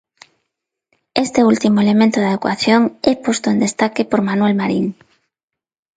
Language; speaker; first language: Galician; non-native, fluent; Spanish